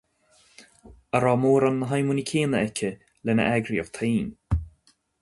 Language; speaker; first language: Irish; native; Irish